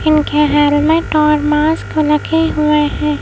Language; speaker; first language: Hindi; native; Hindi